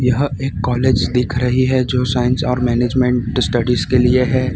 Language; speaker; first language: Hindi; non-native, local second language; Gujarati